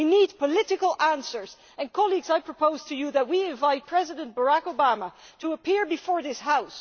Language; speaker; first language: English; non-native, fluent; Dutch